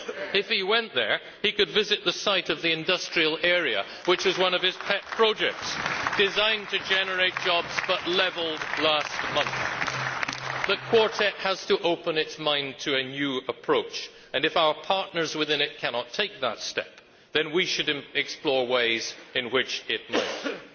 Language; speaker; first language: English; native; English